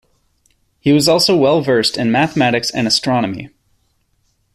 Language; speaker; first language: English; native; English